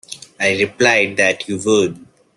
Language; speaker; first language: English; non-native, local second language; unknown